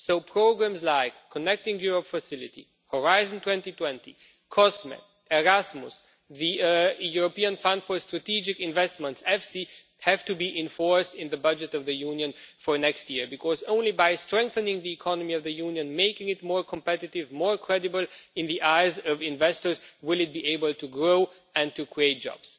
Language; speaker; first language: English; non-native, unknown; Romanian